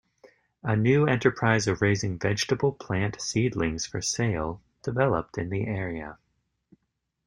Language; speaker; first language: English; native; English